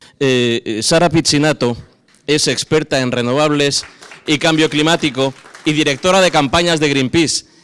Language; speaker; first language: Spanish; non-native, related language; Italian